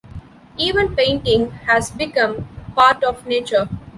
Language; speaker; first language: English; non-native, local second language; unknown